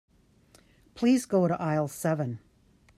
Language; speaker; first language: English; native; English